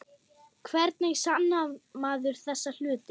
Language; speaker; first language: Icelandic; non-native, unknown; German